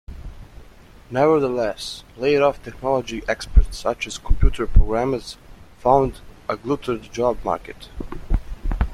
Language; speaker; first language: English; native; English